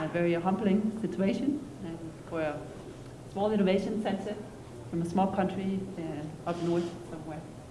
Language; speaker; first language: English; non-native, fluent; Danish